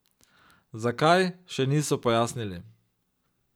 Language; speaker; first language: Slovenian; native; Slovenian